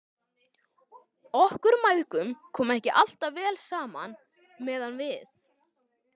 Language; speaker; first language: Icelandic; native; Icelandic